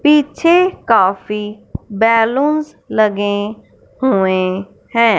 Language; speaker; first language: Hindi; non-native, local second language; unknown